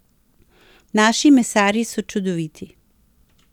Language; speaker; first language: Slovenian; native; Slovenian